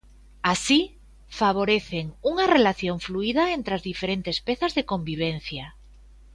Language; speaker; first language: Galician; native; Galician